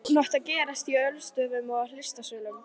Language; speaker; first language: Icelandic; native; Icelandic